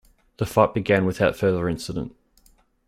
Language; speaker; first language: English; native; English